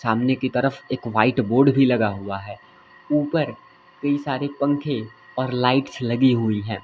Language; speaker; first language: Hindi; native; Hindi